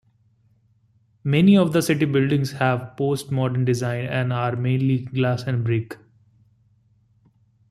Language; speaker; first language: English; non-native, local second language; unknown